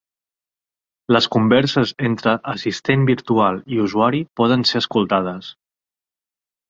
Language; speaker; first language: Catalan; native; Catalan